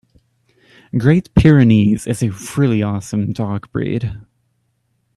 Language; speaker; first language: English; native; English